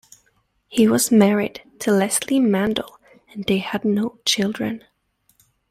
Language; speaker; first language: English; native; English